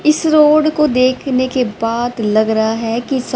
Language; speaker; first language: Hindi; native; Hindi